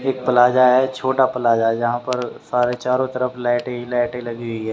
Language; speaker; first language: Hindi; native; Hindi